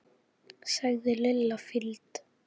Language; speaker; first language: Icelandic; native; Icelandic